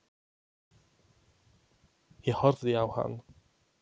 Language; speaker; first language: Icelandic; non-native, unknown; Polish